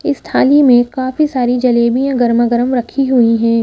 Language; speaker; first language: Hindi; native; Hindi